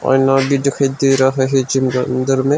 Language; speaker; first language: Hindi; non-native, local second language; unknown